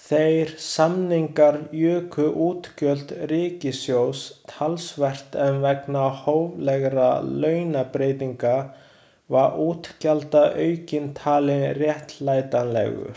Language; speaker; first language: Icelandic; non-native, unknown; Chinese